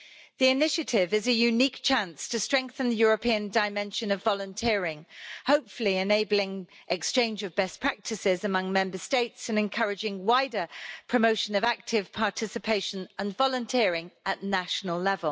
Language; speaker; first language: English; native; English